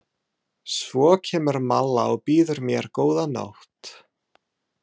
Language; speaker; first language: Icelandic; non-native, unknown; English